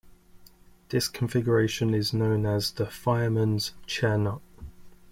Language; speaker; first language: English; native; English